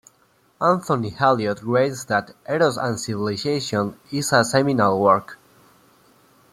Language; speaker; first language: English; native; English